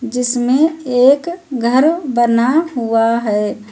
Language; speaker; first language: Hindi; native; Hindi